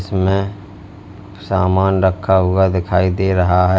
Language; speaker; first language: Hindi; native; Hindi